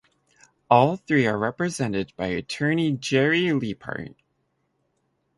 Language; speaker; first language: English; native; English